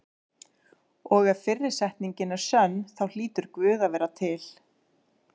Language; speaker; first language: Icelandic; native; Icelandic